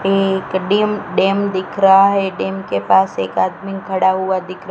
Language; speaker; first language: Hindi; non-native, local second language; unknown